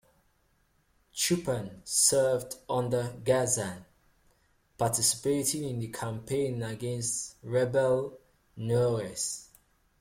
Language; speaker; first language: English; native; English